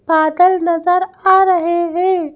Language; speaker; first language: Hindi; native; Hindi